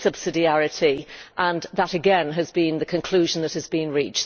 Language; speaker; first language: English; native; English